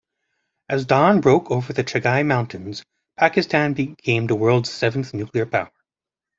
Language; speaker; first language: English; native; English